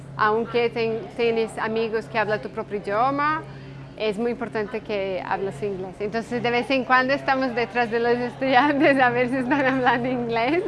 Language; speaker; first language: Spanish; non-native, related language; Portuguese